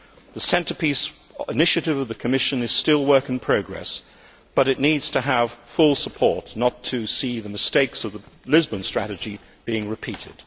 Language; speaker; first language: English; native; English